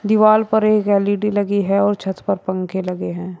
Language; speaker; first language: Hindi; native; Hindi